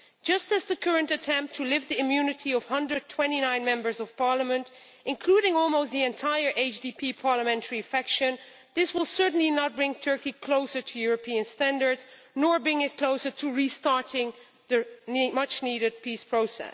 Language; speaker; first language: English; non-native, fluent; Dutch